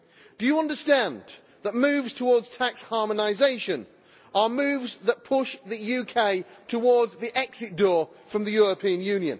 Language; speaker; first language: English; native; English